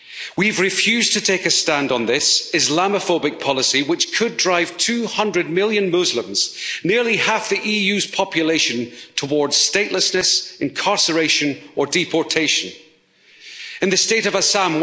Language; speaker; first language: English; native; English